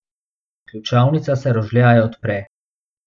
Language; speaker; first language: Slovenian; non-native, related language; Bosnian